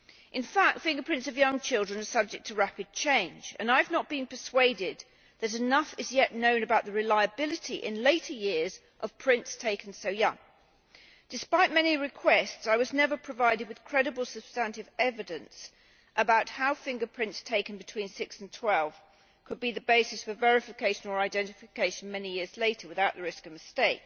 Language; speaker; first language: English; native; English